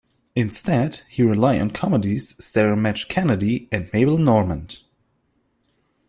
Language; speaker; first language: English; non-native, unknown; German